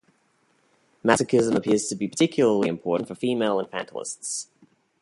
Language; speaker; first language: English; native; English